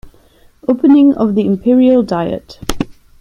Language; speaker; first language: English; non-native, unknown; German